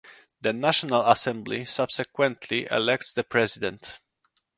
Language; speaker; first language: English; non-native, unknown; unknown